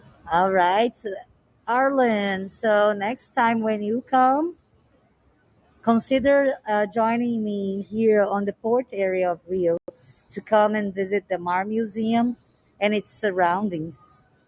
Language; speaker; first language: English; non-native, fluent; Portuguese